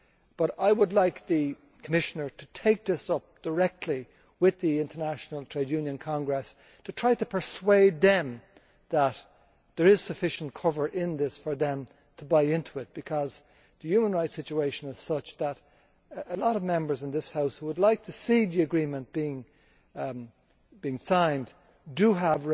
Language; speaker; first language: English; native; English